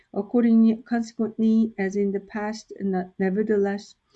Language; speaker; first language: English; non-native, fluent; Korean